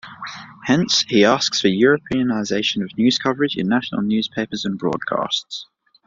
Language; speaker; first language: English; native; English